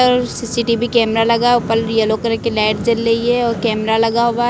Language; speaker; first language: Hindi; native; Hindi